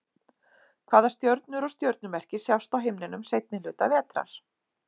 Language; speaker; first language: Icelandic; native; Icelandic